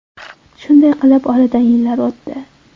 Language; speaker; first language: Uzbek; non-native, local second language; Kara-Kalpak